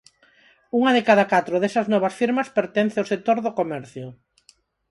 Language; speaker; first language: Galician; non-native, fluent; Spanish